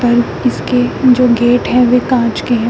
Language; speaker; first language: Hindi; native; Hindi